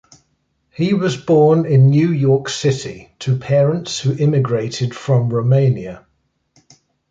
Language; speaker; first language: English; native; English